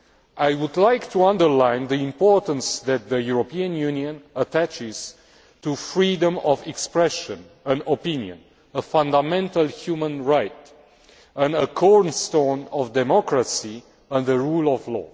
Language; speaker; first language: English; non-native, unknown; Romanian